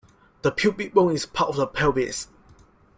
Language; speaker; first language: English; non-native, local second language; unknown